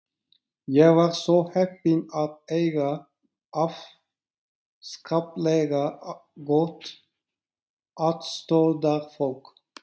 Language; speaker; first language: Icelandic; non-native, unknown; Turkish